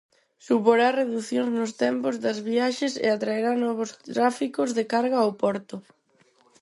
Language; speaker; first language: Galician; non-native, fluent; Spanish